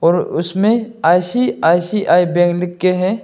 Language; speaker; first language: Hindi; non-native, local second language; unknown